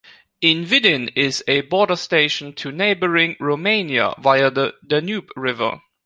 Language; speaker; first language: English; non-native, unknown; German